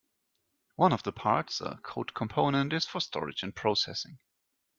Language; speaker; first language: English; non-native, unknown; German